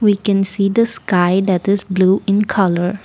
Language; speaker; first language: English; non-native, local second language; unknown